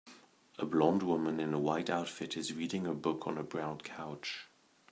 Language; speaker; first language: English; native; English